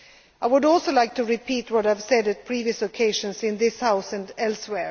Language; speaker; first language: English; non-native, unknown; Swedish